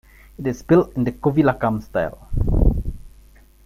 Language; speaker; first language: English; non-native, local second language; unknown